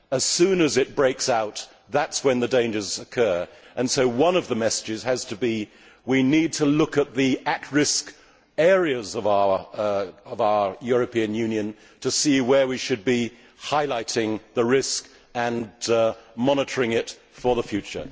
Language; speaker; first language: English; native; English